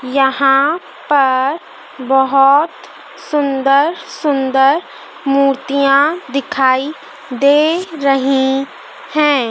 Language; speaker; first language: Hindi; native; Hindi